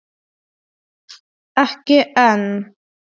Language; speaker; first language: Icelandic; non-native, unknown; Polish